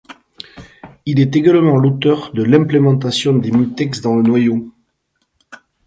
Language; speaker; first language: French; native; French